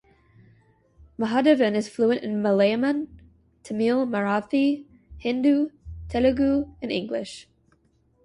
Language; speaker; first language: English; native; English